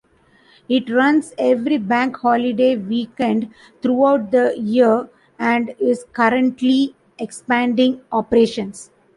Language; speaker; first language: English; non-native, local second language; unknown